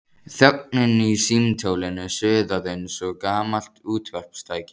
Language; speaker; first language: Icelandic; native; Icelandic